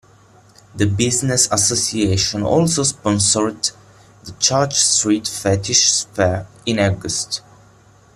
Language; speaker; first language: English; non-native, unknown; Italian